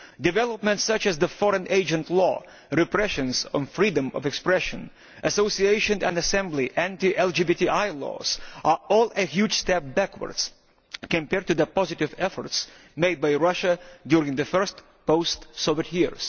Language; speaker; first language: English; non-native, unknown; Lithuanian